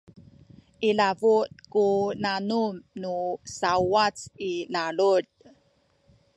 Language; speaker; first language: Sakizaya; native; Sakizaya